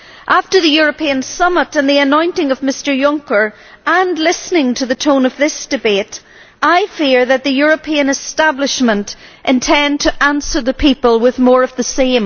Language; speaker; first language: English; native; English